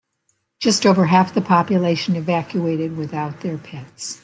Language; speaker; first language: English; native; English